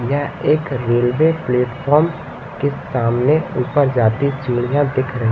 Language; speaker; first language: Hindi; native; Hindi